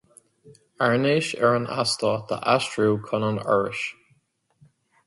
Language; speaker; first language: Irish; non-native, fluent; English